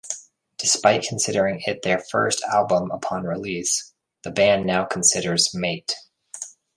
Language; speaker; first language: English; native; English